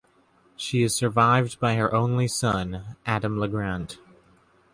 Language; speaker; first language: English; native; English